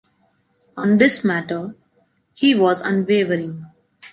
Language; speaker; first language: English; non-native, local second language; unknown